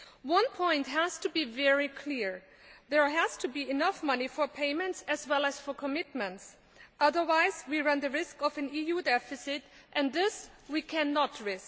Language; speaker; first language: English; non-native, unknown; Greek